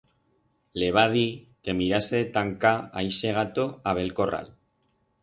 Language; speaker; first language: Aragonese; non-native, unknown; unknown